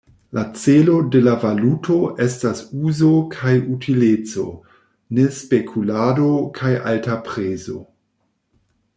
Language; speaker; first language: Esperanto; non-native, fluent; German